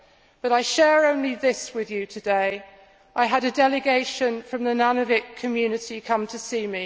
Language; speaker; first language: English; native; English